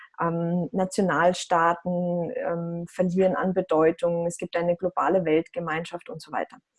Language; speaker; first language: German; early bilingual, other home language; Russian